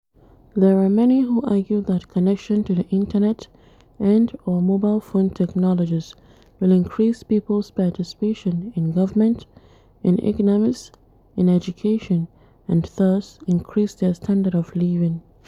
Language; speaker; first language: English; non-native, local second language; Hausa